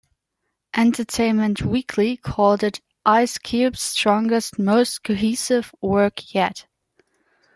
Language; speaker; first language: English; non-native, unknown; German